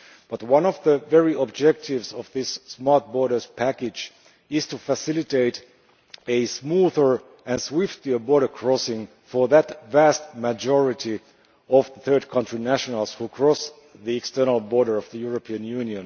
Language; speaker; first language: English; non-native, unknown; Finnish